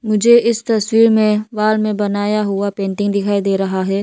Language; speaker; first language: Hindi; early bilingual, other home language; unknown